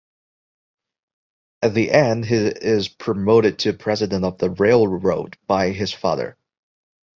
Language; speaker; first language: English; non-native, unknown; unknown